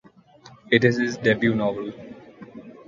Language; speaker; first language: English; non-native, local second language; Marathi